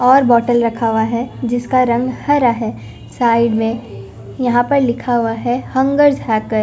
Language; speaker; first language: Hindi; non-native, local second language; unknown